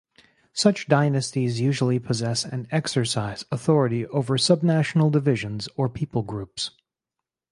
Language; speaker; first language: English; native; English